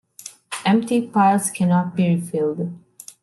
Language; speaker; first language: English; non-native, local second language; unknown